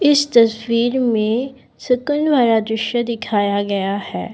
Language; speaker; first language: Hindi; non-native, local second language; Assamese